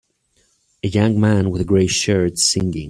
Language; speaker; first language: English; native; English